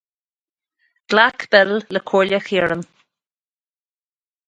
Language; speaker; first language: Irish; native; Irish